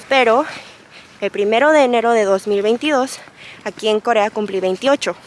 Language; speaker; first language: Spanish; non-native, fluent; Korean